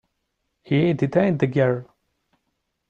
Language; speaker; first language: English; non-native, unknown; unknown